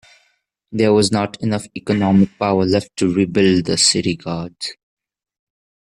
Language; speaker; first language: English; non-native, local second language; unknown